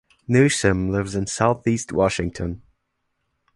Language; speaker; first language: English; non-native, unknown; German